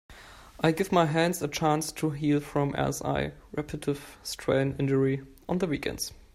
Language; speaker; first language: English; non-native, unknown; German